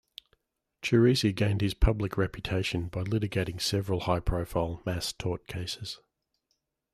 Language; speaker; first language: English; native; English